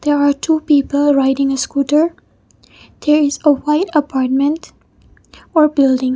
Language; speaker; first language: English; non-native, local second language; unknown